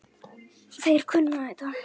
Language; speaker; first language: Icelandic; native; Icelandic